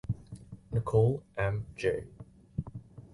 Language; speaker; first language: English; native; English